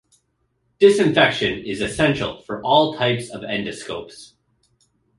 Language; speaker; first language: English; native; English